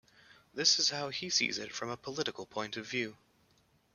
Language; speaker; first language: English; native; English